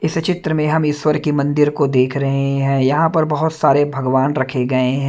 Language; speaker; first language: Hindi; non-native, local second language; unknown